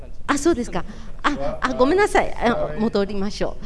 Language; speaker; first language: Japanese; non-native, fluent; Chinese